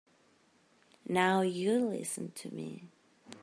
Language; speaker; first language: English; native; English